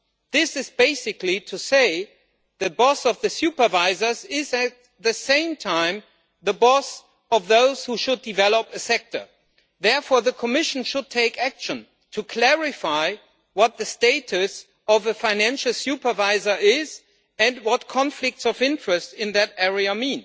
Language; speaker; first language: English; non-native, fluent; German